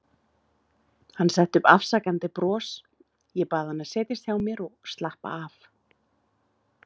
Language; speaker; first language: Icelandic; native; Icelandic